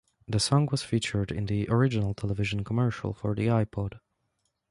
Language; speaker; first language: English; non-native, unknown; Polish